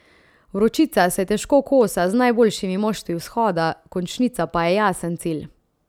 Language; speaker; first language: Slovenian; native; Slovenian